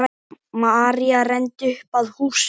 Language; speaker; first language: Icelandic; native; Icelandic